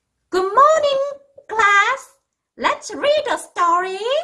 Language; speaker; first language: English; non-native, fluent; Korean